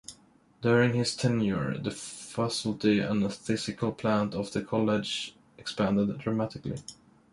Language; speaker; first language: English; non-native, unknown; Swedish